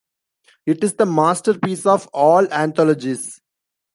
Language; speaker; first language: English; non-native, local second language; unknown